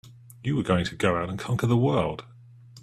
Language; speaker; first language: English; native; English